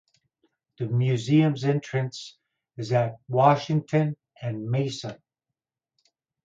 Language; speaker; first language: English; native; English